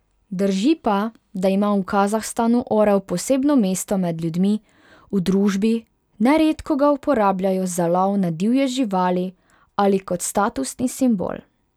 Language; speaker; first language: Slovenian; non-native, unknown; Hungarian